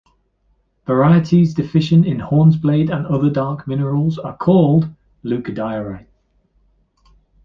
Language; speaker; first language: English; native; English